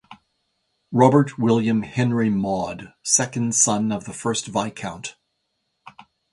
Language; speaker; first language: English; native; English